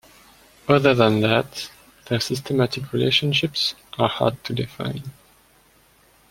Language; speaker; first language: English; non-native, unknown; French